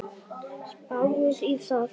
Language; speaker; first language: Icelandic; native; Icelandic